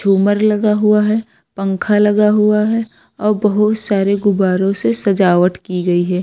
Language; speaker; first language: Hindi; native; Hindi